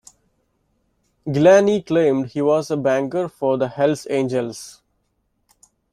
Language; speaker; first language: English; non-native, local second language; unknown